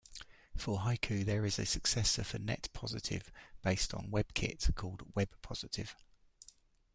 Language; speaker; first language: English; native; English